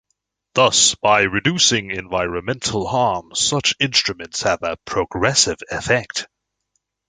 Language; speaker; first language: English; native; English